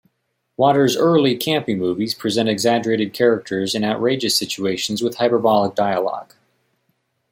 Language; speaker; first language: English; native; English